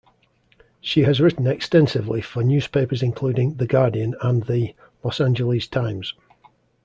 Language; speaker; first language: English; native; English